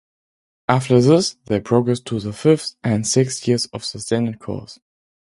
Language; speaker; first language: English; non-native, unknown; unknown